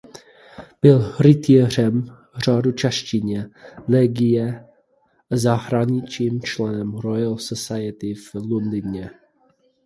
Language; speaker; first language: Czech; non-native, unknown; English